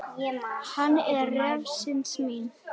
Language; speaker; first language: Icelandic; native; Icelandic